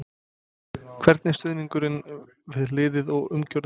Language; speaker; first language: Icelandic; non-native, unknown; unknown